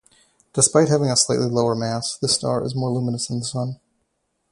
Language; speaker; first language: English; native; English